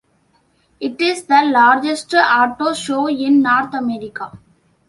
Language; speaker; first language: English; non-native, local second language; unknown